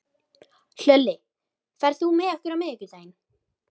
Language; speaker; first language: Icelandic; native; Icelandic